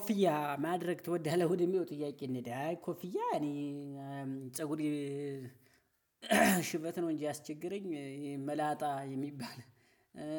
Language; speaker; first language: Amharic; native; Amharic